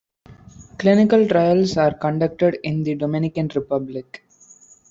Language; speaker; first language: English; non-native, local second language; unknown